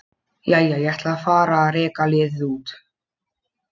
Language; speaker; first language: Icelandic; non-native, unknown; Polish